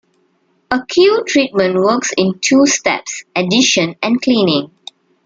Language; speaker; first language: English; non-native, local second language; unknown